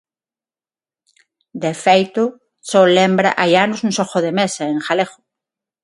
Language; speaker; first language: Galician; non-native, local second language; Spanish